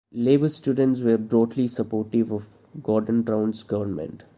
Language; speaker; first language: English; non-native, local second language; Malayalam